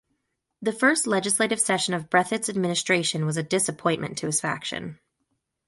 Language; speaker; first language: English; native; English